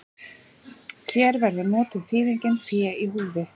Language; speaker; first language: Icelandic; native; Icelandic